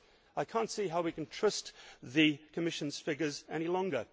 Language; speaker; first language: English; native; English